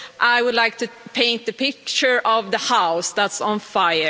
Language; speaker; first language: English; non-native, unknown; Swedish